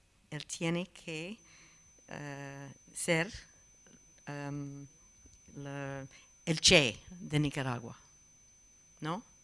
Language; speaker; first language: Spanish; non-native, fluent; English